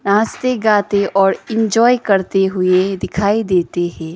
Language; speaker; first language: Hindi; non-native, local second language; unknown